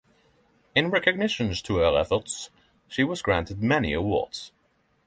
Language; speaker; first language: English; non-native, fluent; Norwegian